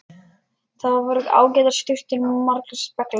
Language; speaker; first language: Icelandic; non-native, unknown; Lithuanian